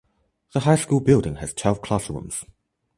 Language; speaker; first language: English; non-native, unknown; Chinese